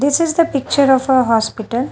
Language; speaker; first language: English; non-native, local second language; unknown